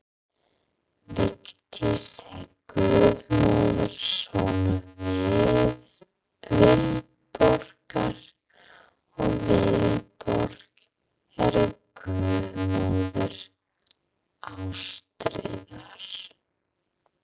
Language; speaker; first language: Icelandic; non-native, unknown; English